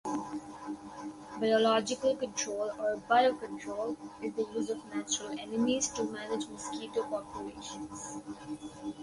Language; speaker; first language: English; non-native, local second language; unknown